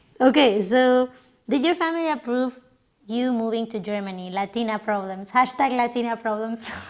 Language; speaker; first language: English; non-native, fluent; Spanish